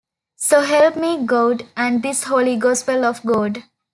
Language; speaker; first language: English; non-native, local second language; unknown